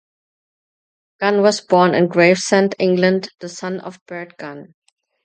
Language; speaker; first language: English; non-native, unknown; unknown